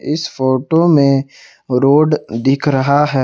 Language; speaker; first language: Hindi; non-native, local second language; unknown